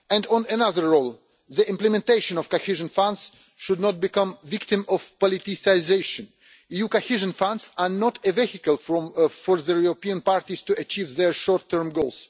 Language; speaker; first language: English; non-native, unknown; Russian